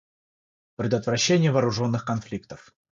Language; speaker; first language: Russian; non-native, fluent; Georgian